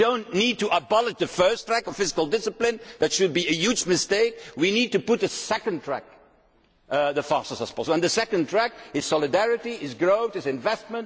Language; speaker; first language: English; non-native, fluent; Dutch